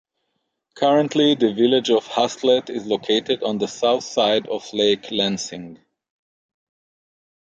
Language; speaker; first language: English; non-native, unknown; Hebrew